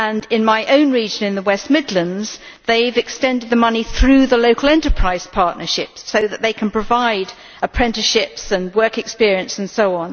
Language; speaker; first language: English; native; English